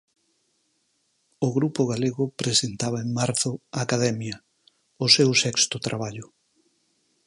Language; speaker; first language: Galician; native; Galician